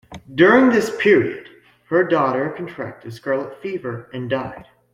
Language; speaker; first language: English; native; English